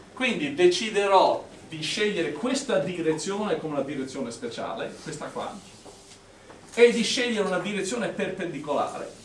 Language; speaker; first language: Italian; non-native, fluent; English